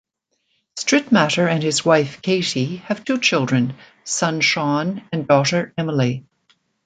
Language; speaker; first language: English; native; English